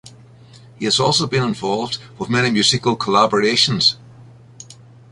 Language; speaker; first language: English; native; English